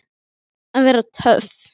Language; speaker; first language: Icelandic; native; Icelandic